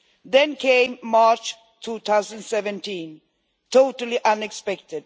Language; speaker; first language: English; non-native, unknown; Swedish